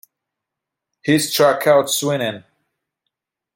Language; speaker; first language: English; non-native, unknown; Russian